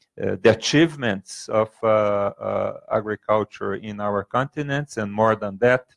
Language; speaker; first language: English; non-native, fluent; Portuguese